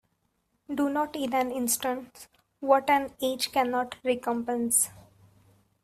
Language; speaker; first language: English; non-native, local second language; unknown